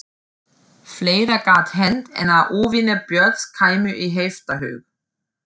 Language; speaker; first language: Icelandic; non-native, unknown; German